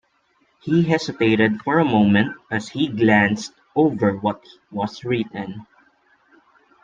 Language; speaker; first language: English; non-native, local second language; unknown